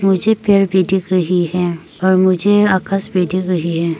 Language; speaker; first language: Hindi; non-native, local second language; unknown